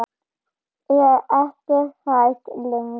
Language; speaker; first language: Icelandic; non-native, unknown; German